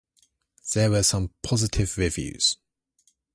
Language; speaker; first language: English; native; English